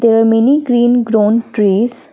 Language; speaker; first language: English; non-native, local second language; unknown